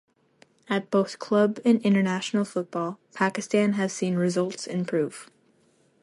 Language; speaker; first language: English; native; English